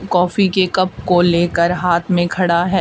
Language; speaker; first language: Hindi; native; Hindi